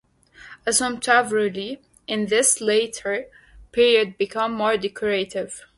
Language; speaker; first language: English; native; English